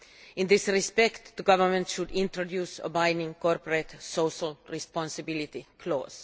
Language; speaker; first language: English; non-native, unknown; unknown